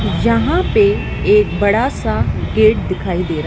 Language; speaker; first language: Hindi; native; Hindi